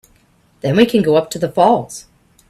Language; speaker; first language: English; native; English